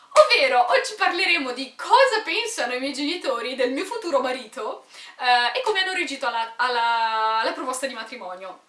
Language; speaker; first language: Italian; native; Italian